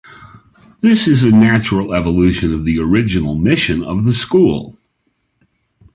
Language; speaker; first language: English; native; English